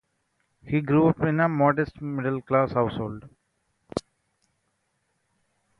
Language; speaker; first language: English; non-native, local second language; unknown